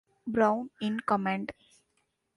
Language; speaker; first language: English; non-native, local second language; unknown